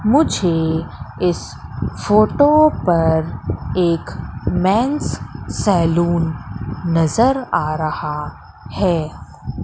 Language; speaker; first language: Hindi; native; Hindi